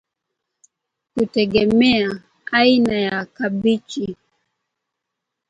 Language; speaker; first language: English; native; English